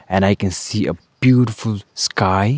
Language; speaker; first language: English; non-native, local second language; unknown